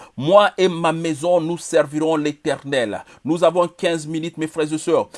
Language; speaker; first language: French; non-native, local second language; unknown